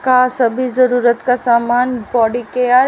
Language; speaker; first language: Hindi; native; Hindi